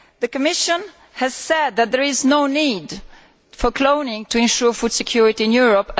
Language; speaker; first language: English; non-native, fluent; Italian